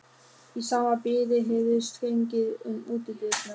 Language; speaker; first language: Icelandic; non-native, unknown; German